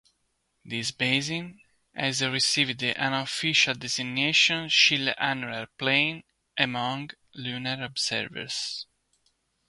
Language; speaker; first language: English; non-native, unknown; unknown